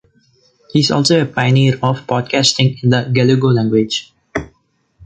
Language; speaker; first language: English; non-native, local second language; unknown